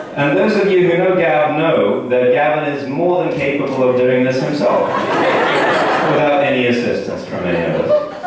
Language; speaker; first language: English; non-native, fluent; Russian